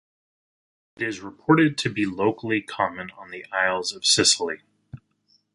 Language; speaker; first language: English; native; English